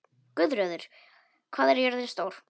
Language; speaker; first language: Icelandic; non-native, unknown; Polish